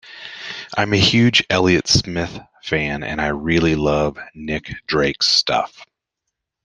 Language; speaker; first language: English; native; English